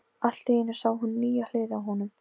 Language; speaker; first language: Icelandic; non-native, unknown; Polish